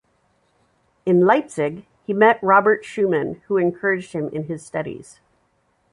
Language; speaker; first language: English; native; English